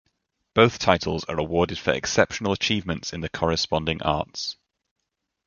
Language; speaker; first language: English; native; English